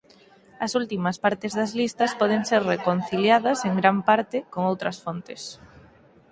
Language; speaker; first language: Galician; native; Galician